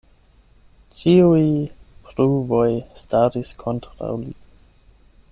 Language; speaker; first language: Esperanto; non-native, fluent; German